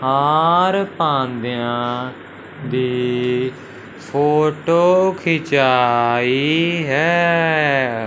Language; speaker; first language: Hindi; non-native, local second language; Punjabi